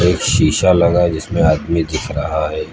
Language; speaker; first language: Hindi; native; Hindi